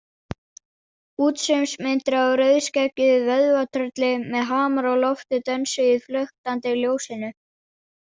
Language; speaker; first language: Icelandic; non-native, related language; Danish